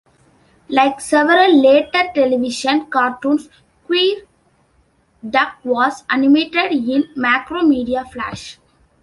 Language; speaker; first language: English; non-native, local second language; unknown